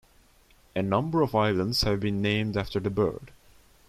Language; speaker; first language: English; non-native, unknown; Turkish